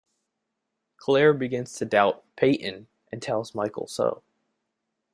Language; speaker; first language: English; native; English